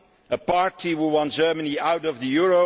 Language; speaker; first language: English; non-native, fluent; Dutch